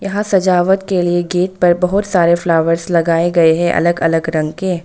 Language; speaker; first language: Hindi; non-native, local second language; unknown